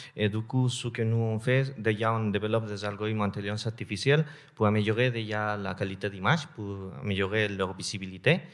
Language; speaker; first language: French; non-native, fluent; Spanish